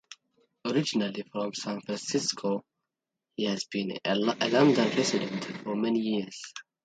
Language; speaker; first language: English; native; English